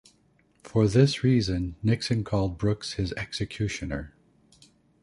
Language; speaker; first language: English; native; English